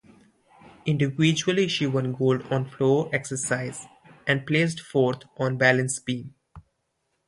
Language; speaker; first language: English; non-native, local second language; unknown